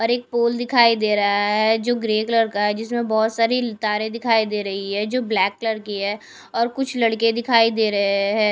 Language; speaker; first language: Hindi; non-native, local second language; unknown